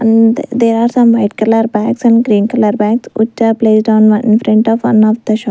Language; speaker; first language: English; non-native, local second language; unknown